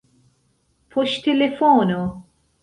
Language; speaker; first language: Esperanto; non-native, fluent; Central Kurdish